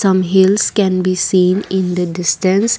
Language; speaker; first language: English; non-native, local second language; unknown